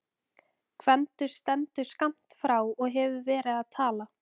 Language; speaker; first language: Icelandic; native; Icelandic